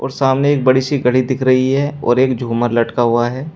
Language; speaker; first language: Hindi; native; Hindi